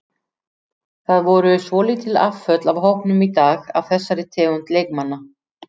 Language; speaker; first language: Icelandic; native; Icelandic